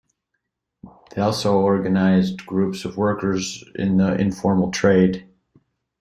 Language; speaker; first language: English; native; English